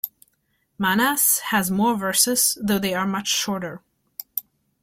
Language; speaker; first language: English; native; English